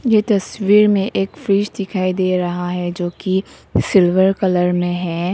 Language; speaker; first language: Hindi; non-native, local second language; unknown